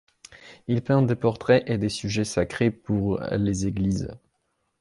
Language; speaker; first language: French; non-native, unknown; Belarusian